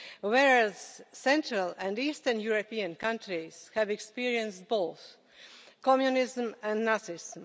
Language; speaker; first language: English; non-native, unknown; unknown